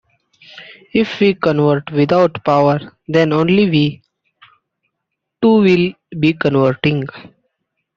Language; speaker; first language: English; non-native, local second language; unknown